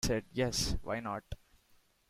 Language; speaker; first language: English; non-native, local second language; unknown